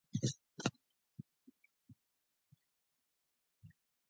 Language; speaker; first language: English; non-native, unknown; Mongolian